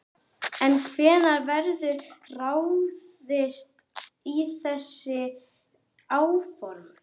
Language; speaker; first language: Icelandic; native; Icelandic